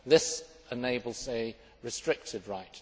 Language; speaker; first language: English; native; English